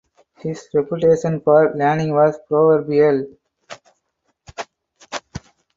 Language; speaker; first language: English; non-native, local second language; Tamil